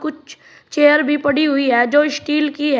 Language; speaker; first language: Hindi; native; Hindi